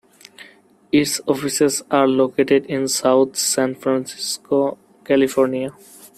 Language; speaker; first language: English; non-native, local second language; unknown